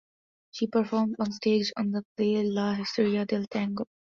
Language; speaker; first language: English; non-native, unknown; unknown